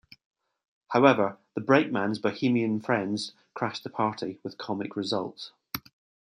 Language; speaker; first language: English; native; English